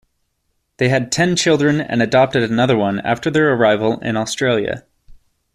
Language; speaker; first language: English; native; English